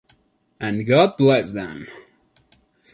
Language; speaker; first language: English; non-native, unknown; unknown